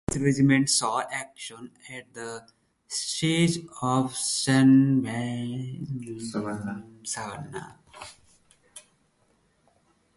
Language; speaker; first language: English; non-native, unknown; Nepali